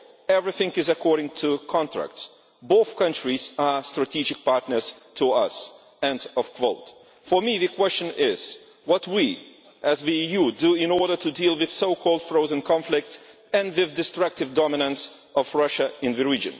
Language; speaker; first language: English; non-native, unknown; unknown